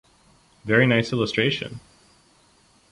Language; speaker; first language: English; native; English